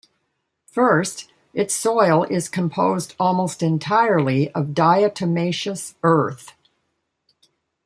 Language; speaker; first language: English; native; English